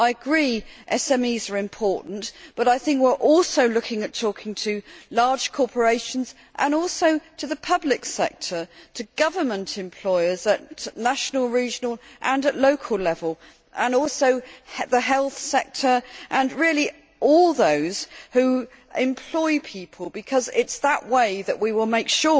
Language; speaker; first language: English; native; English